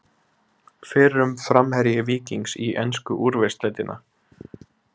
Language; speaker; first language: Icelandic; native; Icelandic